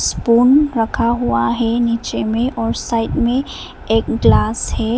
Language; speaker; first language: Hindi; non-native, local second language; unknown